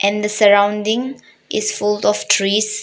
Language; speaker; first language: English; non-native, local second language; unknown